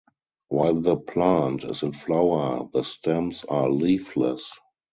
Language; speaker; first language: English; non-native, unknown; German